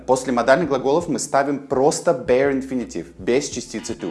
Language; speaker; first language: Russian; native; Russian